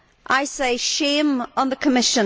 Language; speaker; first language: English; native; English